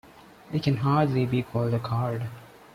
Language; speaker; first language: English; non-native, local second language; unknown